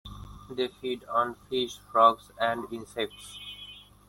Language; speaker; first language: English; non-native, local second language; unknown